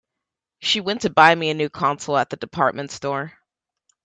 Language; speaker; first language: English; native; English